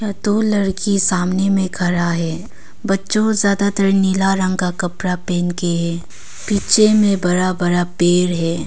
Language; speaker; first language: Hindi; non-native, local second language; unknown